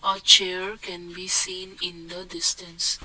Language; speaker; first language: English; non-native, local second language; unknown